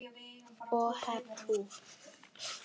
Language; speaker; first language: Icelandic; non-native, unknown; Polish